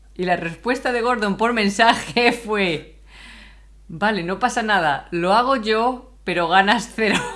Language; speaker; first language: Spanish; native; Spanish